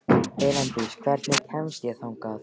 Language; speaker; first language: Icelandic; native; Icelandic